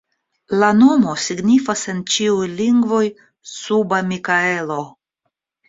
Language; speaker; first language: Esperanto; non-native, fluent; Russian